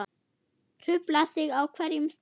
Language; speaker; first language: Icelandic; non-native, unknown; German